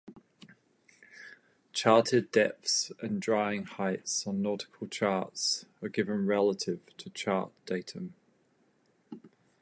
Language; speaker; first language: English; native; English